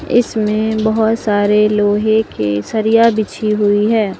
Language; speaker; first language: Hindi; native; Hindi